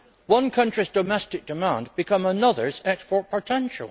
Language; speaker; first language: English; native; English